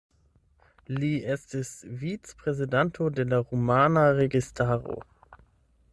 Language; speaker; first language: Esperanto; non-native, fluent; German